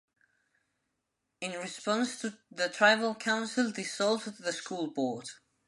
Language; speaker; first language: English; non-native, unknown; Spanish